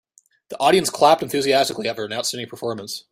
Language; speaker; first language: English; native; English